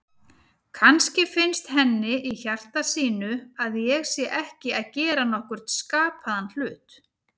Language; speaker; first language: Icelandic; native; Icelandic